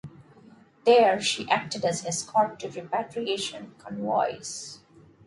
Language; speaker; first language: English; non-native, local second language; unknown